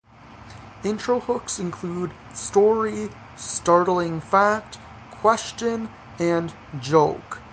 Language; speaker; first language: English; native; English